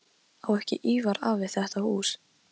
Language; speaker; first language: Icelandic; non-native, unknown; Polish